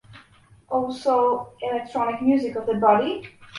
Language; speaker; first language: English; non-native, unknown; Polish